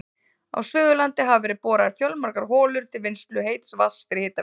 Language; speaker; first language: Icelandic; native; Icelandic